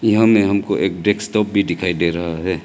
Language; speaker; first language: Hindi; non-native, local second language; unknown